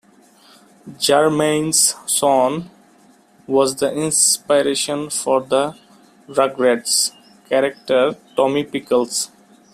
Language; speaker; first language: English; non-native, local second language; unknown